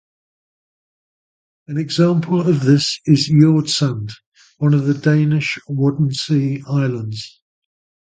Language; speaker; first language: English; native; English